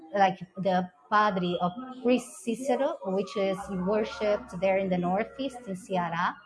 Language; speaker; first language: English; non-native, fluent; Portuguese